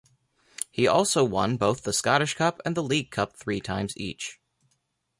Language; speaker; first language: English; native; English